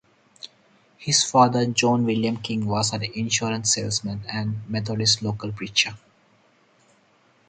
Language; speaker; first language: English; non-native, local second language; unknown